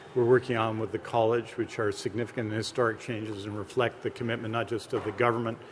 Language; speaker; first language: English; native; English